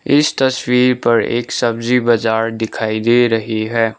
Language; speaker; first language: Hindi; non-native, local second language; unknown